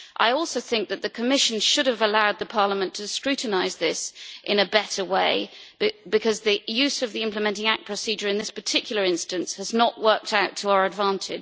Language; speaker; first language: English; native; English